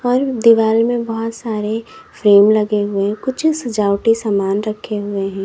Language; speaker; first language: Hindi; native; Hindi